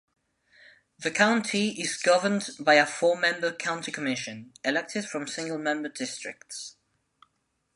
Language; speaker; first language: English; non-native, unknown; Spanish